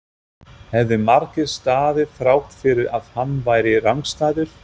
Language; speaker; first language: Icelandic; non-native, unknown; German